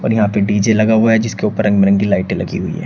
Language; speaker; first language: Hindi; native; Hindi